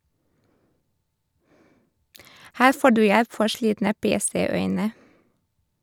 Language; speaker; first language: Norwegian; non-native, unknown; Hungarian